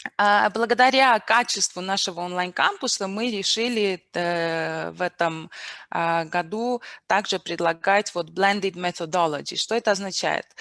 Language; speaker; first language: Russian; non-native, local second language; Armenian